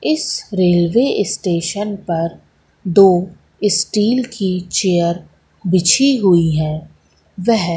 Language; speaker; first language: Hindi; native; Hindi